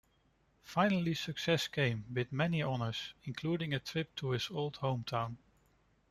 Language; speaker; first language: English; non-native, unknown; Dutch